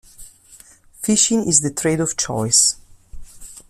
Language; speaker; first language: English; non-native, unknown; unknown